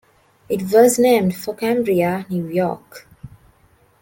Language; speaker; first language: English; non-native, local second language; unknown